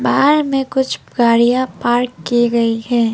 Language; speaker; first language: Hindi; non-native, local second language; Assamese